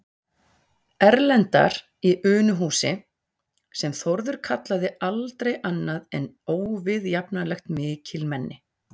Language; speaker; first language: Icelandic; native; Icelandic